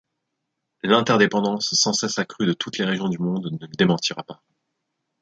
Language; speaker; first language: French; native; French